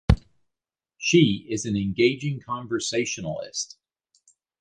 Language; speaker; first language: English; native; English